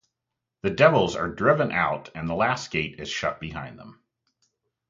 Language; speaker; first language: English; native; English